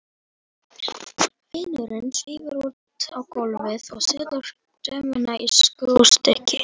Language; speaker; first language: Icelandic; non-native, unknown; Polish